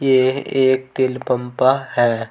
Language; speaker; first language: Hindi; native; Hindi